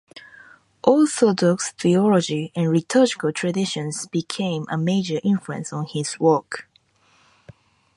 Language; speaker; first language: English; non-native, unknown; Japanese